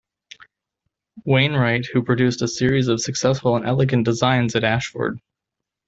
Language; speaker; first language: English; native; English